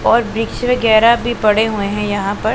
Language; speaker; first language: Hindi; non-native, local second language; Punjabi